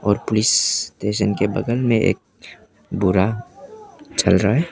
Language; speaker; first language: Hindi; non-native, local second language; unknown